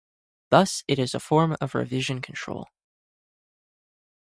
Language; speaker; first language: English; native; English